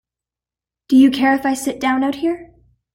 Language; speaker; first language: English; native; English